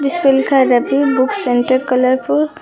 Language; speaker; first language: Hindi; native; Hindi